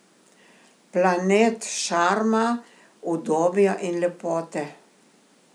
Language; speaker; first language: Slovenian; native; Slovenian